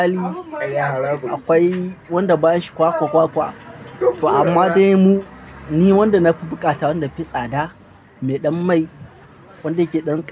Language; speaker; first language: Hausa; non-native, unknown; Akan